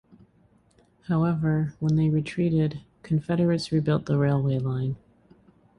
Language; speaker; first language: English; native; English